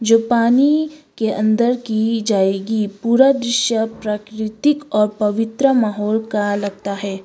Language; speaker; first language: Hindi; non-native, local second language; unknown